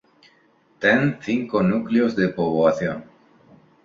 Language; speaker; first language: Galician; non-native, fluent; Spanish